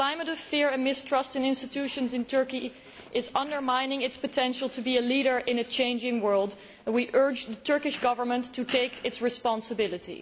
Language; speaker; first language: English; non-native, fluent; Dutch